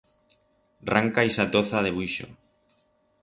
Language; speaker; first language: Aragonese; non-native, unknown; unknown